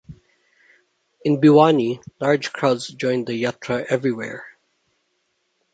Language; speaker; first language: English; non-native, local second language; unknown